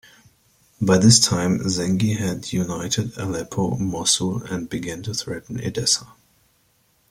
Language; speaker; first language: English; native; English